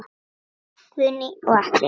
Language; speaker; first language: Icelandic; native; Icelandic